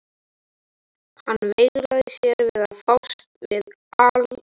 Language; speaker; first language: Icelandic; non-native, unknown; Italian